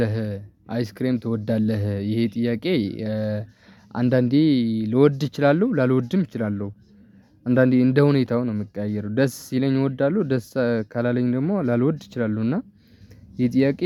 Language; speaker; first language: Amharic; non-native, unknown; Tigrinya